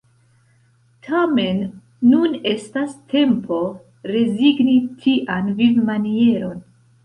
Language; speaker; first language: Esperanto; non-native, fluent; Central Kurdish